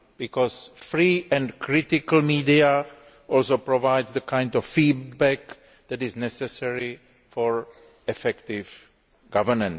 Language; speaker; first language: English; non-native, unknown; Greek